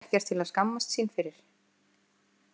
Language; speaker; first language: Icelandic; native; Icelandic